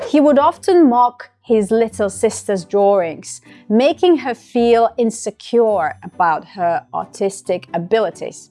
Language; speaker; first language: English; non-native, fluent; Russian